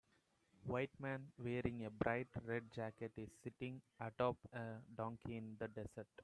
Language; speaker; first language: English; non-native, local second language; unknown